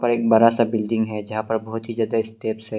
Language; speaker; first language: Hindi; early bilingual, other home language; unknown